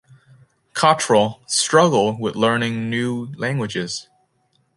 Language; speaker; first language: English; native; English